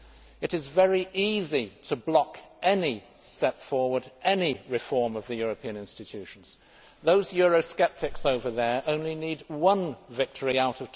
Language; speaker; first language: English; native; English